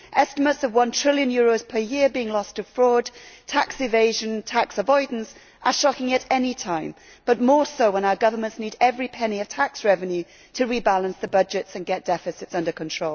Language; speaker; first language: English; native; English